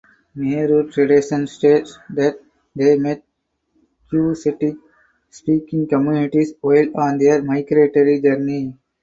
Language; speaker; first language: English; non-native, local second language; Tamil